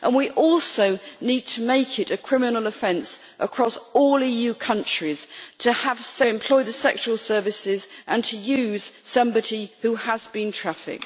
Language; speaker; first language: English; native; English